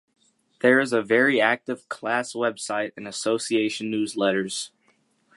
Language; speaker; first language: English; native; English